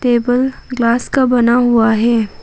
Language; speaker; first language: Hindi; non-native, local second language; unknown